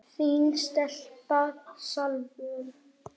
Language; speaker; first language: Icelandic; native; Icelandic